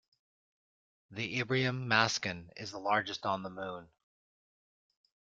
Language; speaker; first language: English; native; English